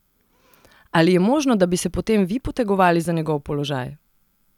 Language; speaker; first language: Slovenian; non-native, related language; Serbian